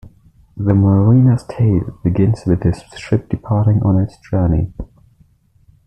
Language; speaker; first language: English; non-native, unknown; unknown